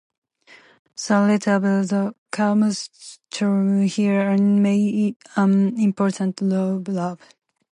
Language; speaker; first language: English; non-native, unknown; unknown